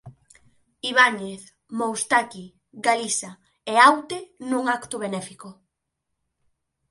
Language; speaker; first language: Galician; native; Galician